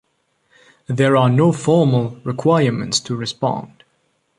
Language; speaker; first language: English; non-native, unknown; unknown